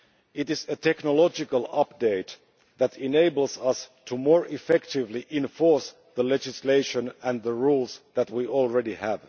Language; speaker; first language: English; non-native, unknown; Finnish